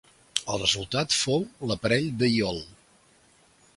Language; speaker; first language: Catalan; native; Catalan